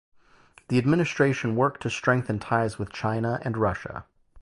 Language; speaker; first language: English; native; English